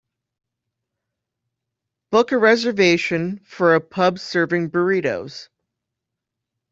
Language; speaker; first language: English; native; English